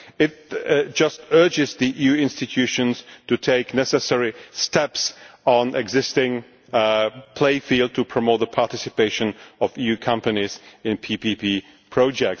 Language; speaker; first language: English; non-native, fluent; Czech